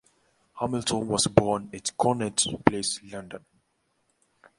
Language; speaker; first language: English; non-native, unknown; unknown